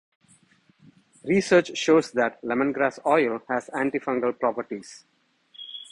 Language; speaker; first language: English; non-native, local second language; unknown